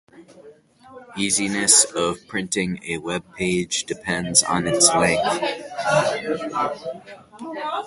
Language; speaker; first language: English; native; English